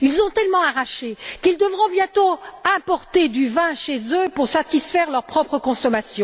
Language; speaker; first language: French; native; French